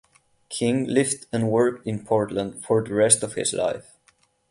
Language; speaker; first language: English; non-native, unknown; Catalan